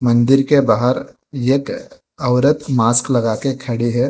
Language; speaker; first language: Hindi; non-native, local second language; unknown